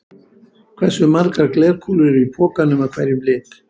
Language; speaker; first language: Icelandic; native; Icelandic